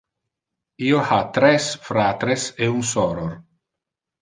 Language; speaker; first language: Interlingua; non-native, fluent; Italian